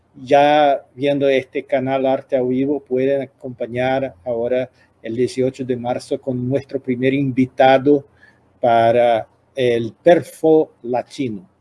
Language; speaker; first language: Spanish; non-native, related language; Portuguese